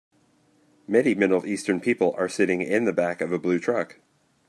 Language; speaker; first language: English; native; English